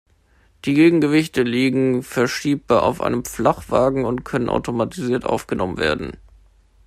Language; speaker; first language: German; native; German